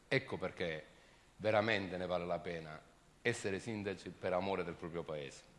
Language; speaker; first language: Italian; native; Italian